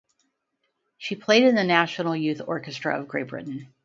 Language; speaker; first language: English; native; English